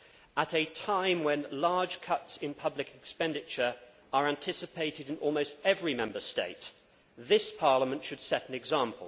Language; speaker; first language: English; native; English